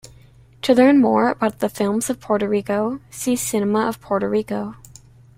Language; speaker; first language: English; native; English